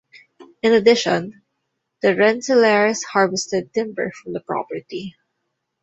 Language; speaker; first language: English; non-native, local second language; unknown